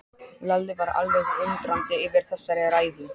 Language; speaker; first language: Icelandic; non-native, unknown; Polish